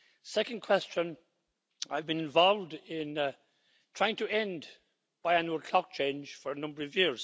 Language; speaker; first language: English; native; English